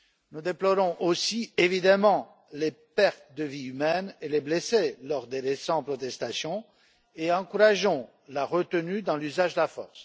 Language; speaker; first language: French; non-native, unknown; Romanian